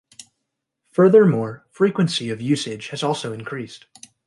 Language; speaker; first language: English; native; English